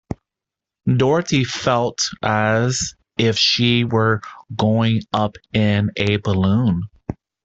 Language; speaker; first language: English; native; English